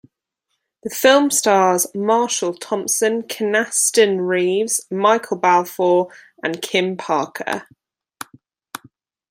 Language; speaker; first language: English; native; English